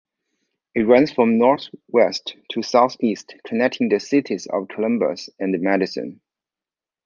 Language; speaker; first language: English; non-native, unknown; Chinese